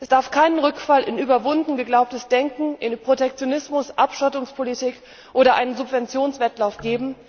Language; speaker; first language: German; native; German